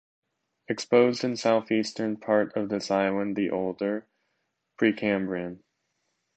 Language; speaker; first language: English; native; English